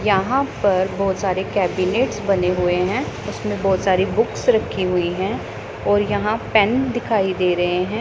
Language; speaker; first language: Hindi; non-native, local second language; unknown